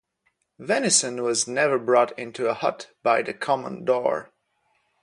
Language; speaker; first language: English; non-native, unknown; Polish